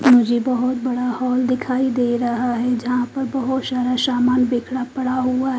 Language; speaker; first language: Hindi; native; Hindi